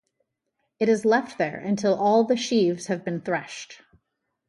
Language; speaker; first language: English; native; English